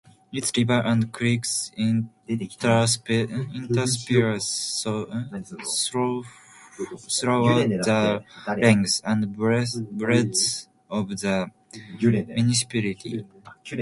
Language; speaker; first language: English; non-native, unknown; Japanese